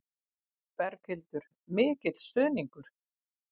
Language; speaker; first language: Icelandic; native; Icelandic